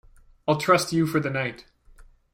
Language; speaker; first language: English; native; English